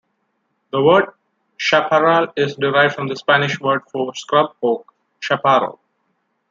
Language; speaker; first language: English; non-native, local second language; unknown